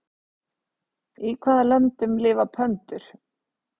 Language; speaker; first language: Icelandic; native; Icelandic